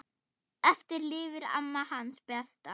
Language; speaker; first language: Icelandic; non-native, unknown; German